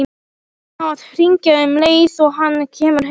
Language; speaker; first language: Icelandic; non-native, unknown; Polish